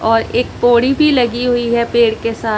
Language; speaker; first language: Hindi; non-native, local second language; Punjabi